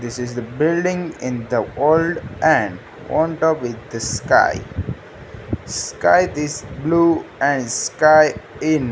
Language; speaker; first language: English; non-native, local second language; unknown